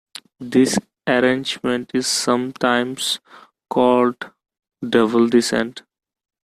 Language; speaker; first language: English; non-native, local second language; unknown